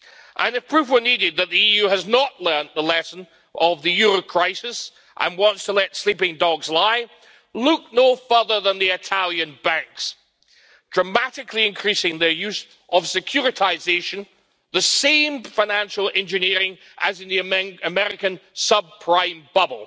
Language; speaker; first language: English; native; English